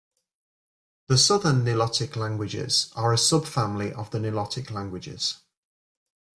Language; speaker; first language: English; native; English